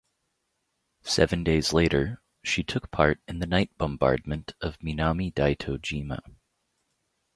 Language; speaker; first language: English; native; English